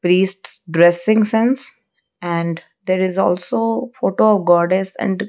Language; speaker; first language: English; non-native, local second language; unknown